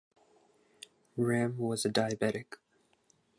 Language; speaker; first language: English; non-native, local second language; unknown